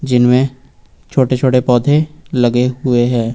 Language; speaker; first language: Hindi; native; Hindi